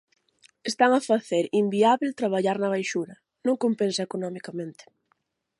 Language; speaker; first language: Galician; native; Galician